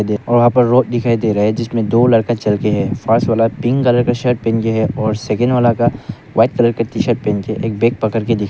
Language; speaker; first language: Hindi; early bilingual, other home language; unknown